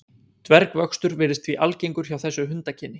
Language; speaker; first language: Icelandic; native; Icelandic